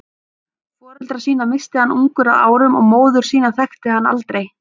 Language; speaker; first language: Icelandic; native; Icelandic